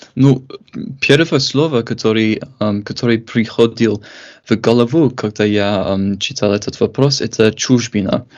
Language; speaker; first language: Russian; non-native, fluent; English